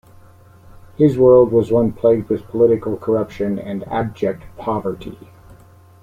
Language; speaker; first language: English; native; English